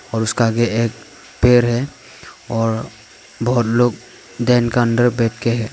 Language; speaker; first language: Hindi; non-native, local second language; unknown